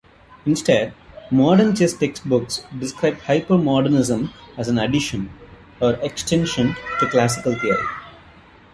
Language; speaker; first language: English; non-native, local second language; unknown